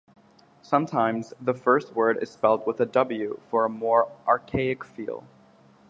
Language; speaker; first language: English; native; English